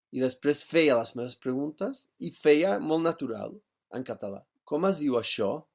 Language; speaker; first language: Catalan; non-native, fluent; English